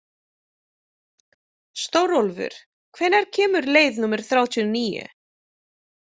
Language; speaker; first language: Icelandic; non-native, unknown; Filipino